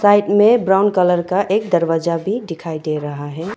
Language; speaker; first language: Hindi; non-native, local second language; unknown